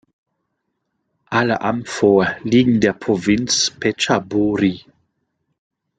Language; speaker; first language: German; non-native, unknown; French